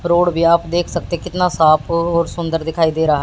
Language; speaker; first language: Hindi; native; Hindi